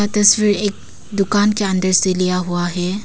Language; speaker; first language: Hindi; early bilingual, other home language; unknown